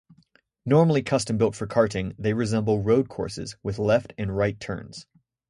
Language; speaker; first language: English; native; English